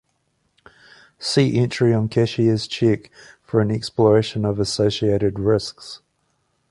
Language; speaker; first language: English; native; English